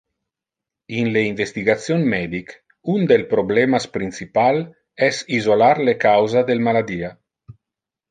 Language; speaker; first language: Interlingua; non-native, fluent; Italian